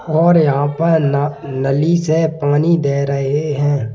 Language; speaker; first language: Hindi; native; Hindi